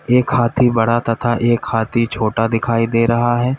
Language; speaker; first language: Hindi; native; Hindi